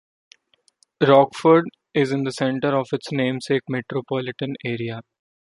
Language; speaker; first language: English; non-native, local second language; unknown